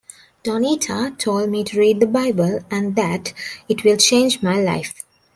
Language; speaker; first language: English; non-native, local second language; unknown